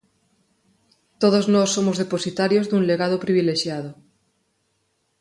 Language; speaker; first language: Galician; non-native, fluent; Spanish